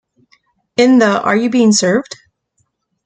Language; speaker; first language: English; native; English